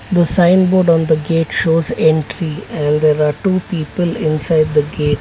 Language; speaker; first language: English; non-native, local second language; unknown